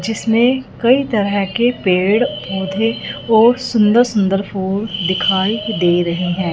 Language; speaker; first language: Hindi; non-native, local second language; Punjabi